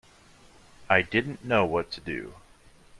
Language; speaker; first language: English; native; English